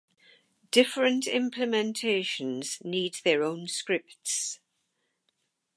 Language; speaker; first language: English; native; English